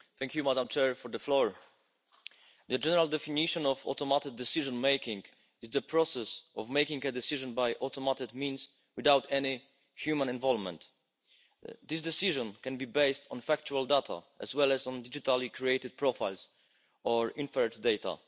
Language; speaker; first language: English; non-native, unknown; Polish